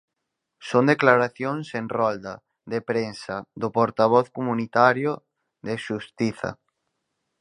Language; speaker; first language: Galician; native; Galician